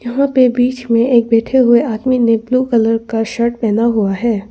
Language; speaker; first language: Hindi; non-native, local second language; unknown